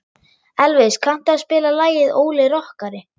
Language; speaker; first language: Icelandic; non-native, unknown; German